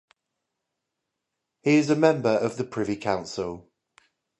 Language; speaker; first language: English; native; English